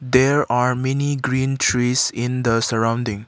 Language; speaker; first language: English; non-native, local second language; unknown